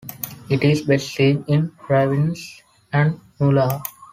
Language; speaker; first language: English; non-native, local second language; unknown